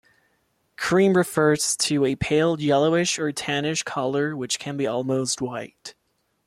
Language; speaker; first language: English; non-native, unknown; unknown